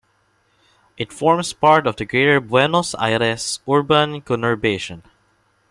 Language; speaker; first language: English; non-native, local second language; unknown